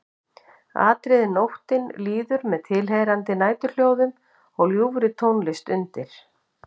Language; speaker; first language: Icelandic; native; Icelandic